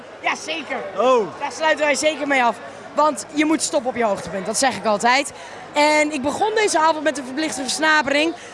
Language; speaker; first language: Dutch; native; Dutch